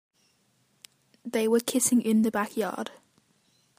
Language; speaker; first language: English; native; English